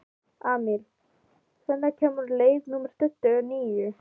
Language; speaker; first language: Icelandic; non-native, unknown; Filipino